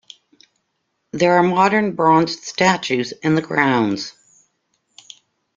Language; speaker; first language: English; native; English